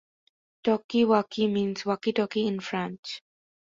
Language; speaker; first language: English; non-native, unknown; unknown